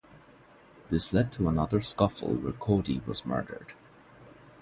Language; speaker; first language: English; non-native, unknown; Bangla